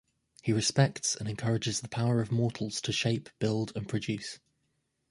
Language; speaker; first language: English; native; English